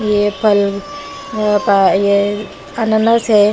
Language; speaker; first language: Hindi; non-native, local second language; Punjabi